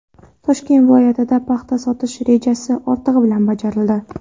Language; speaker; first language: Uzbek; non-native, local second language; Kara-Kalpak